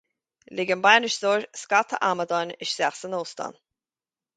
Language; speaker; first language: Irish; native; Irish